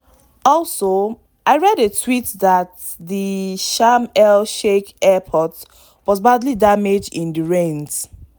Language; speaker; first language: English; non-native, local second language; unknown